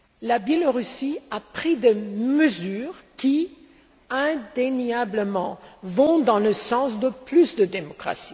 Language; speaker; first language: French; non-native, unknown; German